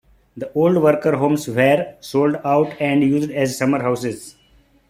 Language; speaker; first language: English; non-native, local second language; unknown